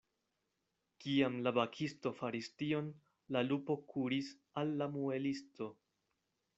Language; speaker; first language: Esperanto; non-native, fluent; Spanish